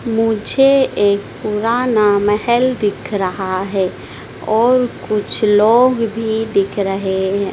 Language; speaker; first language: Hindi; native; Hindi